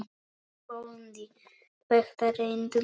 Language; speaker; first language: Icelandic; non-native, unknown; Polish